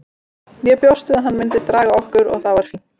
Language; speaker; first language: Icelandic; native; Icelandic